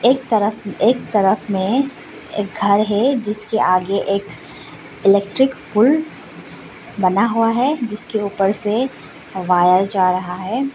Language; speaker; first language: Hindi; non-native, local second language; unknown